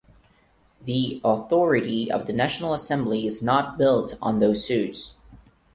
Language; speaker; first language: English; non-native, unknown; Portuguese